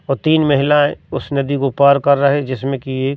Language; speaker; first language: Hindi; native; Hindi